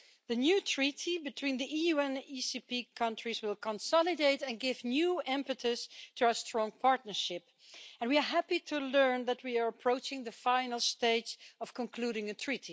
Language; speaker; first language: English; non-native, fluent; Dutch